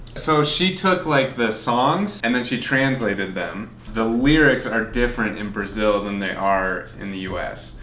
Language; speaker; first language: English; native; English